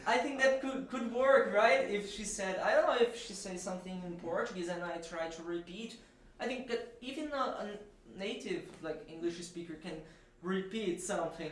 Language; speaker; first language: English; non-native, fluent; Portuguese